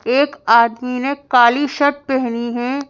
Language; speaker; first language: Hindi; native; Hindi